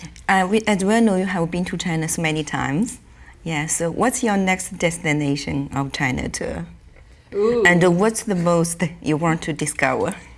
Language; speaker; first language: English; non-native, fluent; Chinese